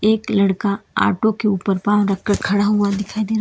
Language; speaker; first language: Hindi; non-native, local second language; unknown